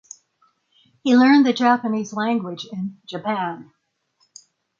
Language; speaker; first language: English; native; English